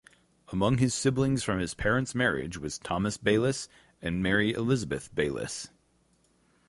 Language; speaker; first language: English; native; English